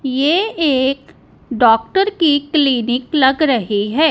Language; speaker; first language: Hindi; non-native, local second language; Punjabi